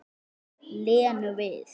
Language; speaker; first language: Icelandic; native; Icelandic